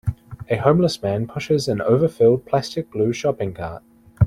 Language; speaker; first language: English; native; English